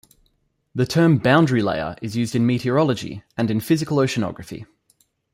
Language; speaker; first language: English; native; English